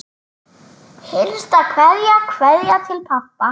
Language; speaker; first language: Icelandic; native; Icelandic